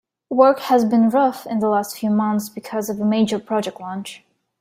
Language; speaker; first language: English; native; English